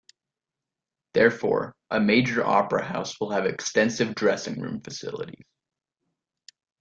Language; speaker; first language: English; native; English